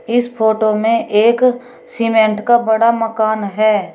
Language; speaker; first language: Hindi; native; Hindi